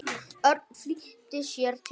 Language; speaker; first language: Icelandic; non-native, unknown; Vietnamese